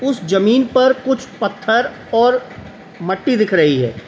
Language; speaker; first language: Hindi; native; Hindi